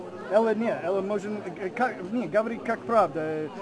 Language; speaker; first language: Russian; non-native, learner; English